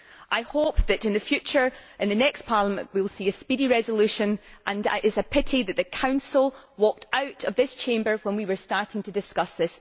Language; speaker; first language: English; native; English